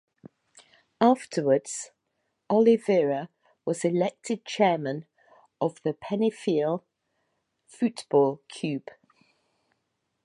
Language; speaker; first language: English; native; English